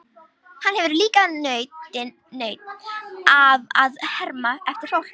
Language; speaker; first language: Icelandic; non-native, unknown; Romanian